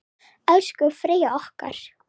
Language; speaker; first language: Icelandic; non-native, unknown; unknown